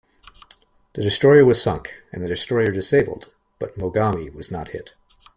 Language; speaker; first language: English; native; English